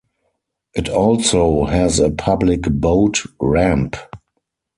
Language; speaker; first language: English; non-native, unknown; German